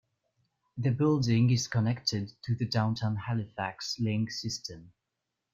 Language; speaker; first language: English; non-native, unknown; French